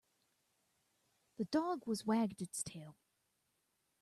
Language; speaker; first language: English; native; English